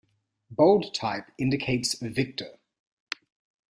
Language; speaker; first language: English; native; English